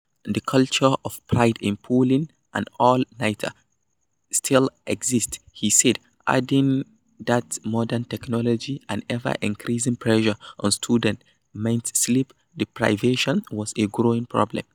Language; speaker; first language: English; non-native, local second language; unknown